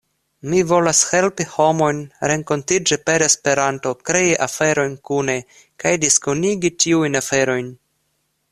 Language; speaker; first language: Esperanto; non-native, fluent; Russian